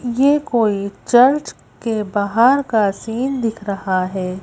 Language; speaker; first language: Hindi; native; Hindi